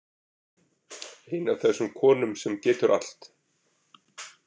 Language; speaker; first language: Icelandic; native; Icelandic